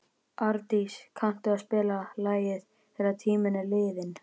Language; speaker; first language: Icelandic; native; Icelandic